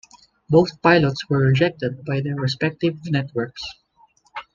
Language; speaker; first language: English; non-native, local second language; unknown